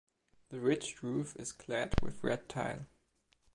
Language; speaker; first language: English; non-native, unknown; German